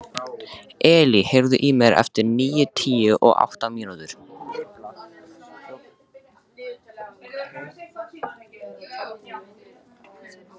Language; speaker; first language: Icelandic; native; Icelandic